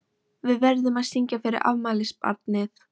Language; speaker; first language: Icelandic; non-native, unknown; Polish